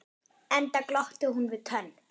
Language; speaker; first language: Icelandic; non-native, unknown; German